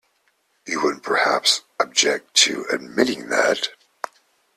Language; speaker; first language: English; native; English